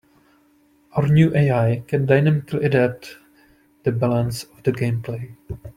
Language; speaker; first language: English; non-native, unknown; Czech